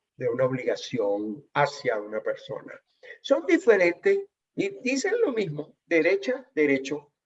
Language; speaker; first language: Spanish; native; Spanish